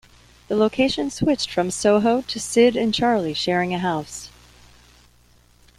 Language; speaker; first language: English; native; English